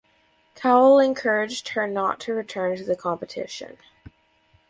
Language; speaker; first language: English; native; English